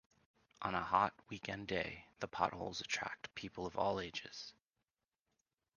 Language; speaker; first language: English; native; English